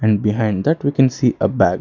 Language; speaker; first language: English; non-native, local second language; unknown